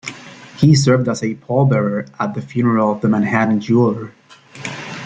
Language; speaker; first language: English; native; English